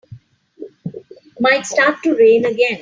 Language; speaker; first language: English; non-native, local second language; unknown